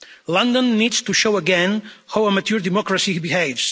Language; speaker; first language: English; non-native, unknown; Catalan